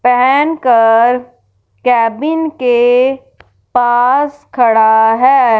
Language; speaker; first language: Hindi; non-native, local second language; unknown